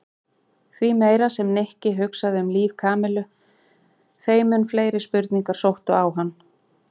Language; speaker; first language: Icelandic; native; Icelandic